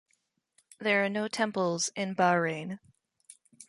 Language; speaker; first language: English; native; English